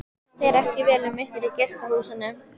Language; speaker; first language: Icelandic; native; Icelandic